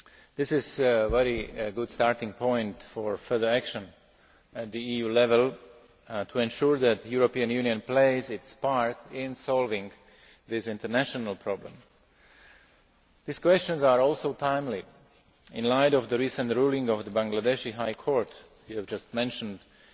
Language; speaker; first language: English; non-native, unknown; Slovak